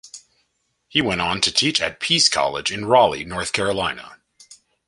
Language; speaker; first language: English; native; English